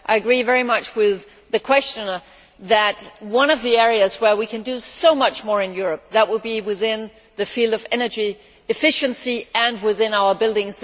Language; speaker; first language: English; native; English